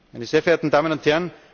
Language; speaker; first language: German; native; German